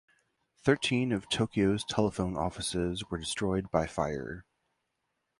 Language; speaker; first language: English; native; English